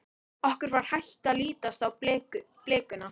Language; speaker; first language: Icelandic; native; Icelandic